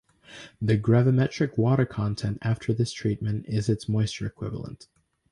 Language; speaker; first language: English; native; English